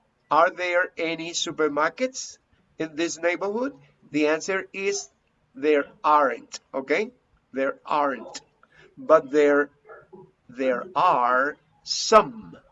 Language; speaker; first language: English; non-native, fluent; Spanish